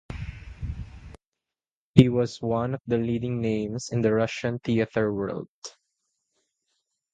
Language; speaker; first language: English; non-native, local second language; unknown